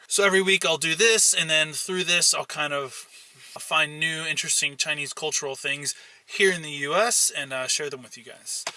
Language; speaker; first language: English; native; English